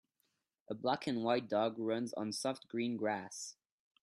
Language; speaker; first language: English; non-native, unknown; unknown